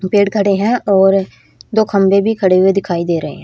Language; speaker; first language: Hindi; native; Hindi